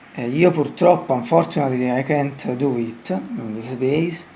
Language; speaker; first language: English; non-native, fluent; Italian